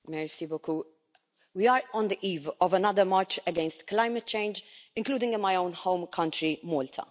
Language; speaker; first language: English; non-native, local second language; Maltese